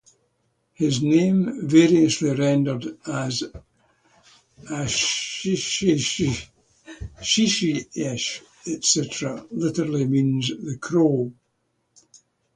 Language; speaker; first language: English; native; English